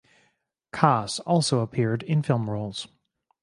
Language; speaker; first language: English; native; English